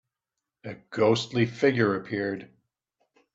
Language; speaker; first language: English; native; English